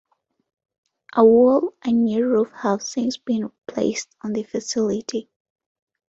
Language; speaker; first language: English; non-native, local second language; Ganda